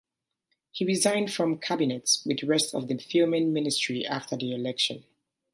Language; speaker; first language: English; native; English